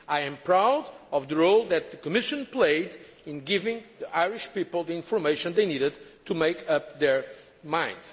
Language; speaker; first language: English; non-native, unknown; Portuguese